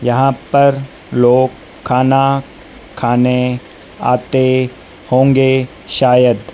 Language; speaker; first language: Hindi; native; Hindi